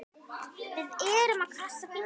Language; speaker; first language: Icelandic; native; Icelandic